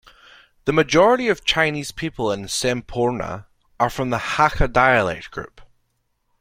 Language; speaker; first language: English; native; English